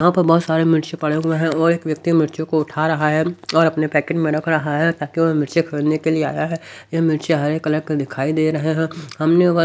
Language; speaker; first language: Hindi; native; Hindi